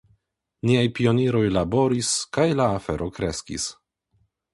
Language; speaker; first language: Esperanto; non-native, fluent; Polish